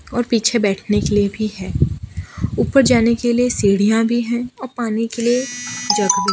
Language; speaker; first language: Hindi; non-native, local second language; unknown